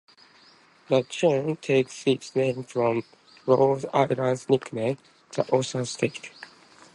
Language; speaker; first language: English; non-native, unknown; Japanese